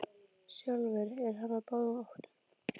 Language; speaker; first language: Icelandic; native; Icelandic